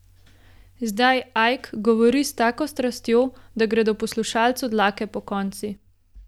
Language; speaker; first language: Slovenian; native; Slovenian